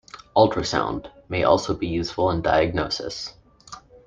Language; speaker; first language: English; native; English